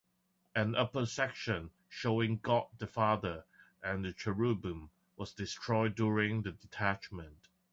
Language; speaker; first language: English; non-native, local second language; Cantonese